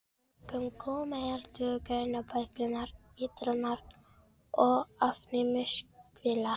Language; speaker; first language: Icelandic; non-native, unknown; Filipino